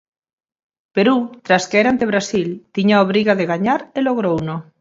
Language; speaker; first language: Galician; native; Galician